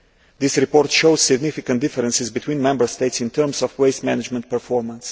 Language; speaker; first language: English; non-native, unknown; Slovenian